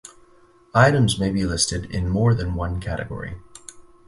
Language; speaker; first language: English; native; English